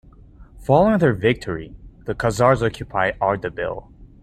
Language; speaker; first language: English; native; English